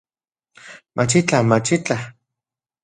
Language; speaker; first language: Central Puebla Nahuatl; non-native, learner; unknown